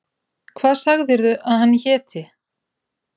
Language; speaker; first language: Icelandic; native; Icelandic